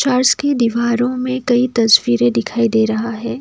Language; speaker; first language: Hindi; non-native, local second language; Assamese